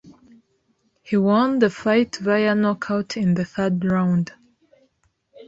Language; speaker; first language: English; non-native, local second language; Kinyarwanda